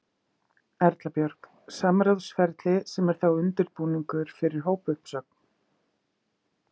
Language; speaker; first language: Icelandic; native; Icelandic